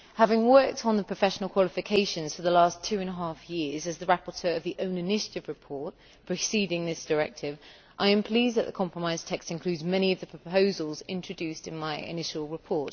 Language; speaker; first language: English; native; English